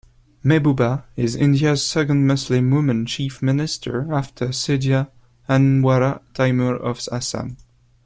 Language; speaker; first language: English; non-native, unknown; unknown